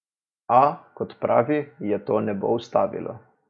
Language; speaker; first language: Slovenian; native; Slovenian